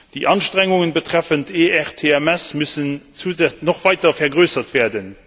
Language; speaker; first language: German; non-native, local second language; Luxembourgish